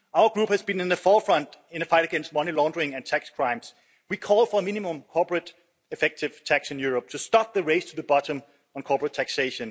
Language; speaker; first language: English; non-native, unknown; Danish